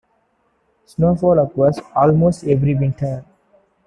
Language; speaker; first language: English; native; English